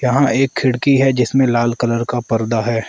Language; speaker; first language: Hindi; non-native, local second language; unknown